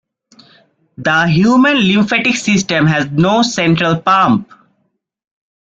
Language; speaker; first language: English; non-native, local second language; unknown